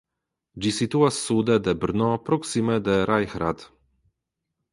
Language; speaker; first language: Esperanto; non-native, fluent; Polish